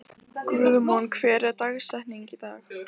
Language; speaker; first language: Icelandic; non-native, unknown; Lithuanian